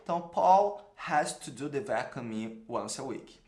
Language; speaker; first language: English; non-native, fluent; Portuguese